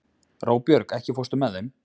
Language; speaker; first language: Icelandic; native; Icelandic